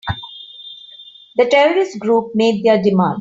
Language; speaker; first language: English; non-native, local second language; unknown